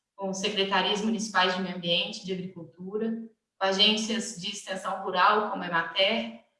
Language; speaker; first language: Portuguese; native; Portuguese